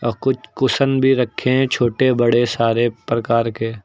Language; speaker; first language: Hindi; native; Hindi